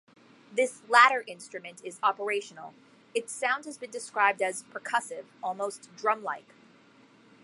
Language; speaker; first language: English; native; English